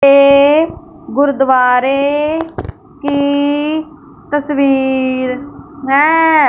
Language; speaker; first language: Hindi; non-native, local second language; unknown